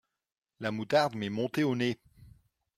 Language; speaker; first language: French; non-native, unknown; Dutch